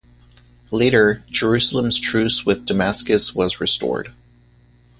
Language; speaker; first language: English; native; English